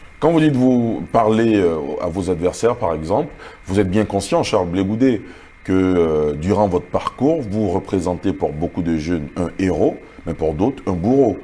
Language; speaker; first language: French; non-native, local second language; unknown